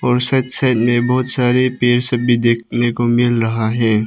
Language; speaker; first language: Hindi; non-native, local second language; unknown